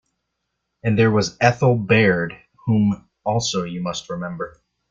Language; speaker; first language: English; native; English